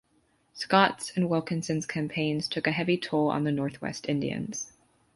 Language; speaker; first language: English; non-native, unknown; German